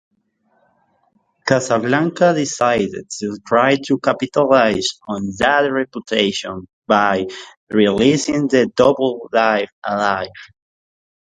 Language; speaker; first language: English; native; English